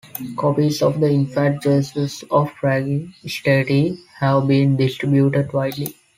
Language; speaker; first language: English; non-native, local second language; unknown